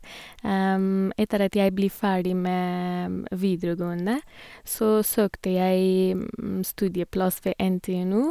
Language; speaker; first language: Norwegian; non-native, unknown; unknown